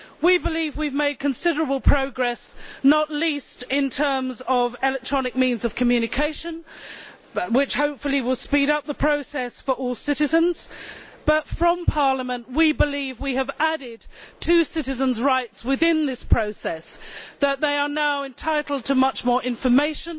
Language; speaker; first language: English; native; English